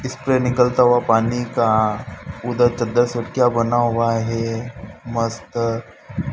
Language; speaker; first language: Hindi; native; Hindi